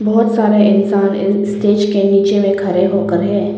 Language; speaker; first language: Hindi; non-native, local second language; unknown